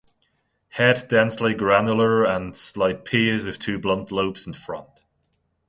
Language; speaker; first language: English; non-native, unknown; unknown